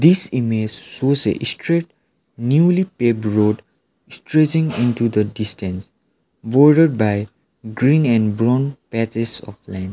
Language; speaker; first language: English; non-native, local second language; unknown